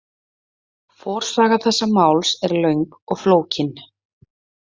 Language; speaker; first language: Icelandic; native; Icelandic